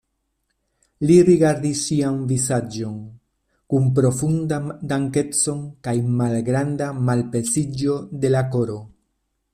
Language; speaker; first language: Esperanto; non-native, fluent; Spanish